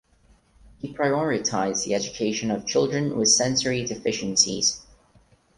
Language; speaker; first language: English; non-native, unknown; Portuguese